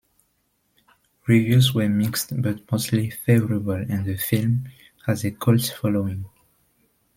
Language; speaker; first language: English; non-native, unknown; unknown